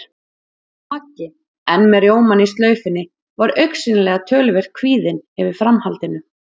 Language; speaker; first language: Icelandic; native; Icelandic